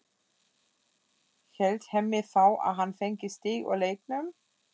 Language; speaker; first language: Icelandic; non-native, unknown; German